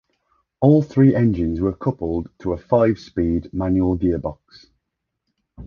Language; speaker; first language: English; native; English